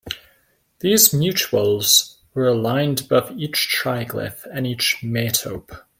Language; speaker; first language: English; native; English